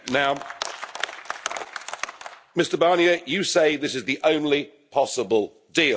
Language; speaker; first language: English; native; English